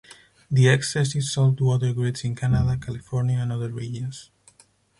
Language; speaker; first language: English; non-native, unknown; Spanish